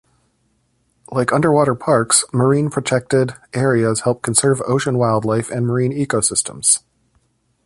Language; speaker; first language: English; native; English